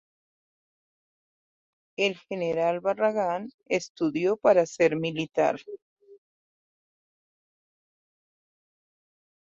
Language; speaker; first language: Spanish; native; Spanish